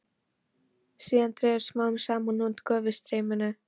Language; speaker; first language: Icelandic; non-native, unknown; Polish